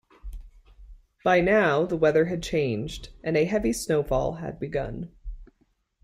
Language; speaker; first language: English; native; English